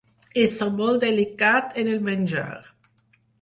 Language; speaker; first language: Catalan; non-native, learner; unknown